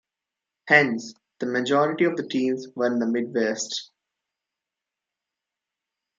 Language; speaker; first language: English; non-native, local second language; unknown